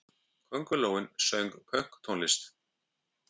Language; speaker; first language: Icelandic; native; Icelandic